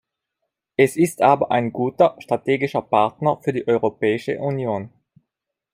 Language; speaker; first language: German; non-native, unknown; Italian